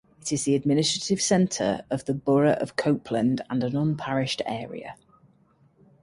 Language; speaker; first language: English; native; English